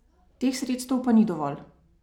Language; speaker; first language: Slovenian; native; Slovenian